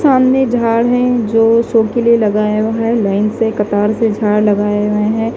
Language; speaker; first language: Hindi; non-native, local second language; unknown